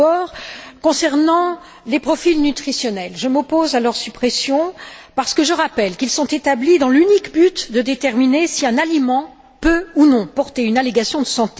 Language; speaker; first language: French; native; French